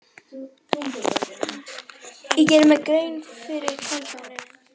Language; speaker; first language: Icelandic; native; Icelandic